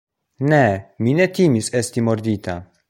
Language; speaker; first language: Esperanto; non-native, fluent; Polish